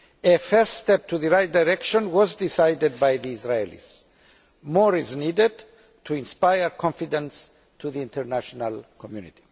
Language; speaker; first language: English; non-native, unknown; Greek